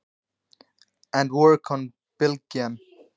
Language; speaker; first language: Icelandic; non-native, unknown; Nepali